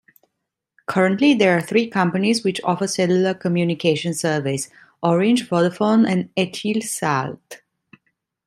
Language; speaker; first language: English; non-native, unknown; Italian